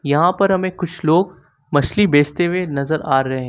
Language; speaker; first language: Hindi; native; Hindi